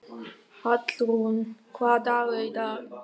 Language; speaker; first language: Icelandic; non-native, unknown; German